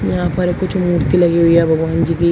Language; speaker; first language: Hindi; native; Hindi